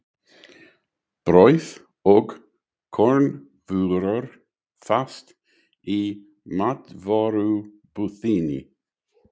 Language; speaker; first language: Icelandic; non-native, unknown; English